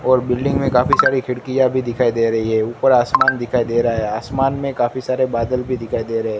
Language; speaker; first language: Hindi; non-native, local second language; Gujarati